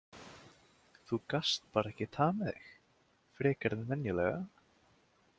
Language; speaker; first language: Icelandic; native; Icelandic